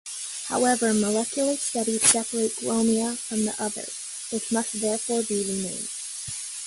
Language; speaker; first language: English; native; English